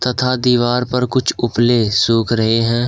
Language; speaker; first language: Hindi; native; Hindi